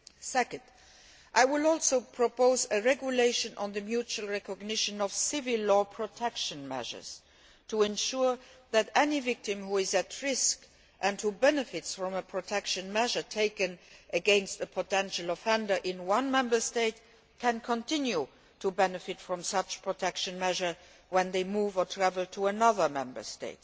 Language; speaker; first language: English; non-native, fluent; Luxembourgish